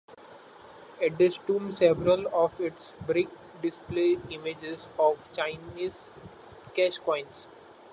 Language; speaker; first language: English; non-native, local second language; Marathi